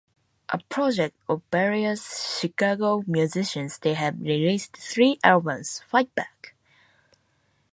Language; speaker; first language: English; non-native, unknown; Japanese